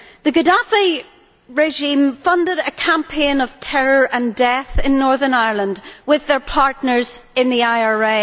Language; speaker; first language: English; native; English